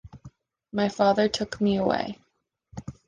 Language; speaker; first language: English; native; English